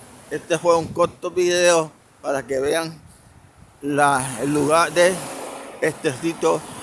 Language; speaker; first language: Spanish; native; Spanish